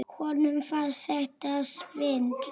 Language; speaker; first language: Icelandic; non-native, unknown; Polish